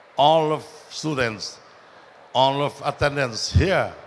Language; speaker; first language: English; non-native, learner; Vietnamese